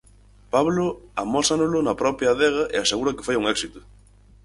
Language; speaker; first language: Galician; native; Galician